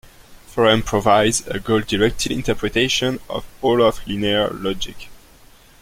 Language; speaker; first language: English; non-native, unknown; French